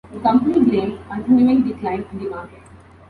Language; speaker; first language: English; non-native, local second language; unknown